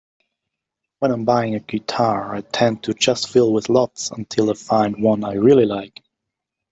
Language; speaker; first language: English; non-native, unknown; German